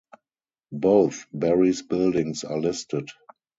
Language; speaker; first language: English; non-native, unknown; German